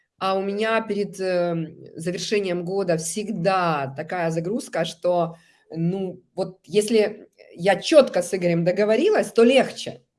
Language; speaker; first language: Russian; native; Russian